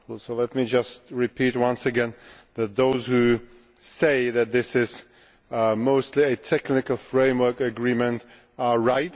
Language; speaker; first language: English; non-native, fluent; Czech